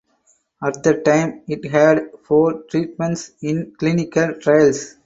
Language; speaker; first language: English; non-native, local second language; Tamil